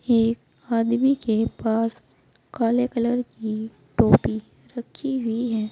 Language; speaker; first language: Hindi; native; Hindi